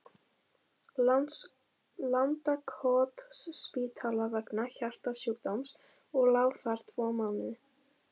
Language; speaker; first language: Icelandic; native; Icelandic